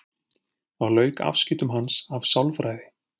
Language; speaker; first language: Icelandic; native; Icelandic